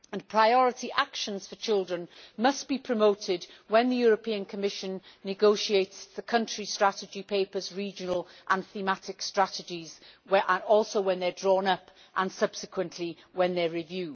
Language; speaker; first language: English; native; English